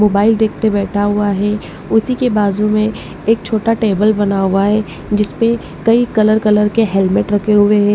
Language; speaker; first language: Hindi; non-native, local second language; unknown